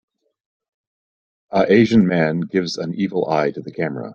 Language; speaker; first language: English; native; English